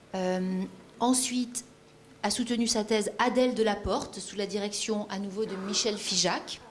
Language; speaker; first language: French; early bilingual, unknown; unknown